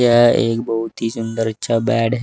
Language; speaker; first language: Hindi; native; Hindi